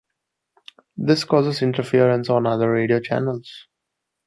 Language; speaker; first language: English; non-native, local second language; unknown